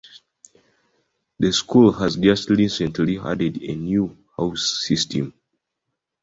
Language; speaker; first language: English; non-native, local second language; Ganda